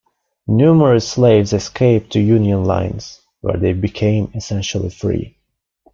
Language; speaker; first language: English; non-native, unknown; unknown